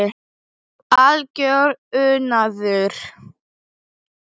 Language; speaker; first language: Icelandic; non-native, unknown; Polish